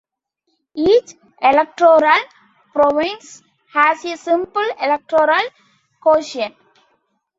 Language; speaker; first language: English; non-native, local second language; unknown